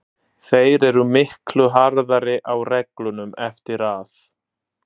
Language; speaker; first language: Icelandic; non-native, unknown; Italian